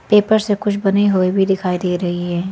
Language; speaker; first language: Hindi; early bilingual, other home language; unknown